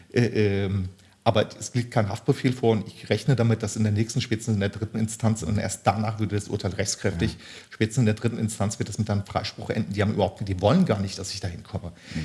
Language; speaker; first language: German; early bilingual, other home language; Turkish